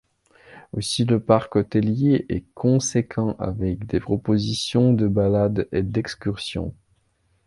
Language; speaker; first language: French; non-native, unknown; Belarusian